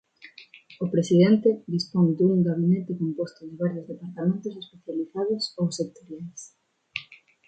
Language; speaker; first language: Galician; non-native, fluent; Spanish